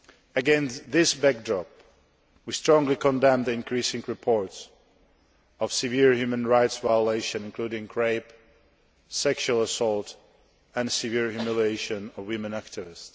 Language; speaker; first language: English; non-native, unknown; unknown